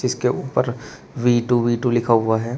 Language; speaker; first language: Hindi; native; Hindi